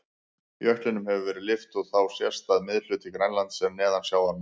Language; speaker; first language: Icelandic; native; Icelandic